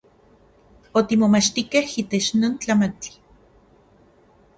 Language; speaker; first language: Central Puebla Nahuatl; non-native, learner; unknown